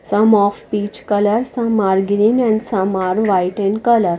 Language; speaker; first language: English; non-native, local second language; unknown